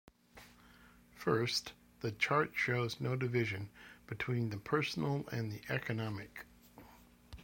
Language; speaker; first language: English; native; English